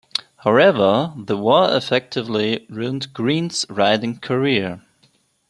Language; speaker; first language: English; non-native, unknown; German